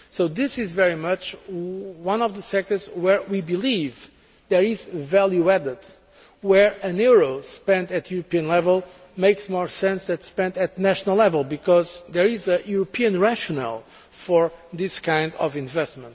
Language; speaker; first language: English; non-native, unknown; Portuguese